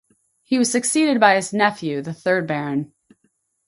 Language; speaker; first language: English; native; English